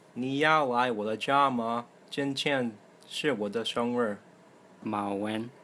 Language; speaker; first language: Chinese; non-native, learner; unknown